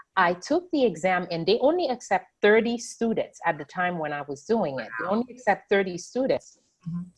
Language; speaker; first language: English; non-native, fluent; Haitian Creole